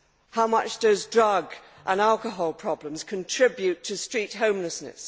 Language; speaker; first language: English; native; English